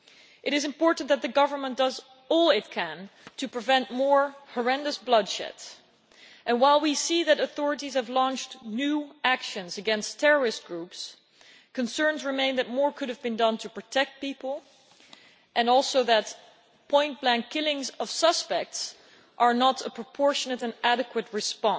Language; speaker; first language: English; non-native, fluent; Dutch